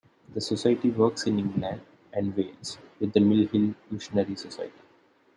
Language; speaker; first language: English; non-native, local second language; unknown